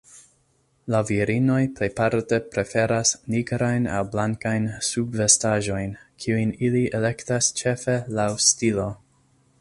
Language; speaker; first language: Esperanto; non-native, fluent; English